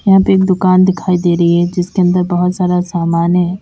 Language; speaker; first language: Hindi; native; Hindi